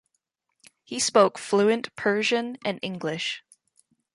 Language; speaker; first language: English; native; English